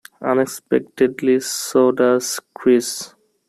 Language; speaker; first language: English; non-native, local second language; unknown